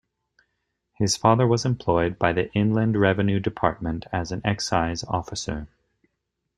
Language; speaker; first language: English; native; English